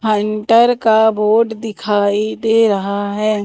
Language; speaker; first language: Hindi; native; Hindi